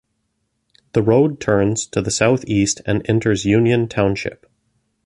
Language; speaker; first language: English; native; English